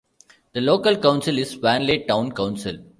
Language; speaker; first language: English; non-native, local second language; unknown